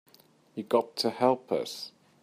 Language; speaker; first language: English; native; English